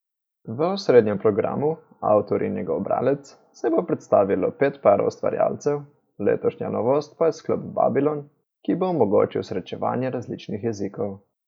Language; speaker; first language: Slovenian; native; Slovenian